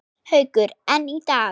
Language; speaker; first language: Icelandic; non-native, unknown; German